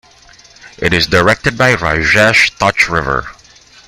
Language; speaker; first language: English; non-native, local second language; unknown